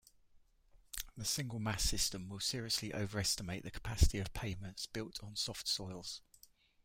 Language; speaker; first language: English; native; English